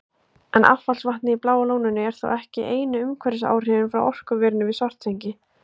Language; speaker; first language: Icelandic; native; Icelandic